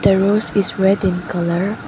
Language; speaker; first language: English; non-native, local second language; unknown